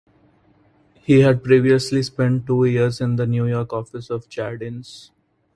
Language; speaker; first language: English; non-native, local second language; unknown